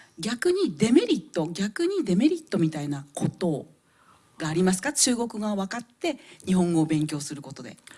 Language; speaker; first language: Japanese; native; Japanese